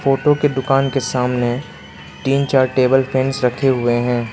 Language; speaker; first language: Hindi; non-native, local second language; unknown